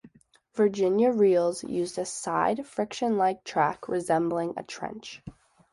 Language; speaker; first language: English; native; English